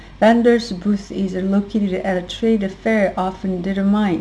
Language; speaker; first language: English; non-native, fluent; Korean